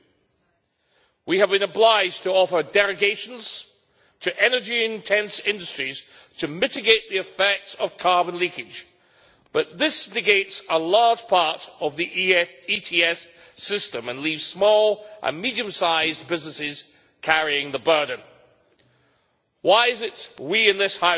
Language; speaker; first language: English; native; English